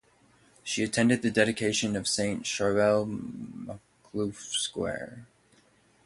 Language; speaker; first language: English; native; English